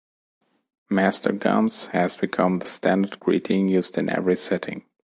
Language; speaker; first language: English; non-native, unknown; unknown